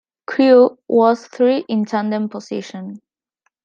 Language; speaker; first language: English; non-native, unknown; Spanish